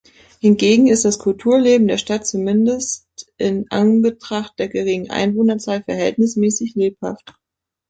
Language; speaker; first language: German; native; German